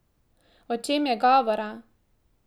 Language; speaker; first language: Slovenian; native; Slovenian